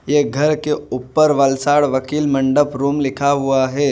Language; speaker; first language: Hindi; non-native, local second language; Gujarati